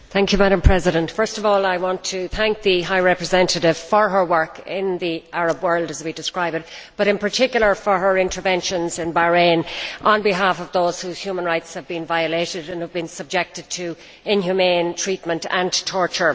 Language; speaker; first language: English; native; English